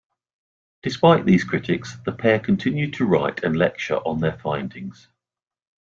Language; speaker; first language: English; native; English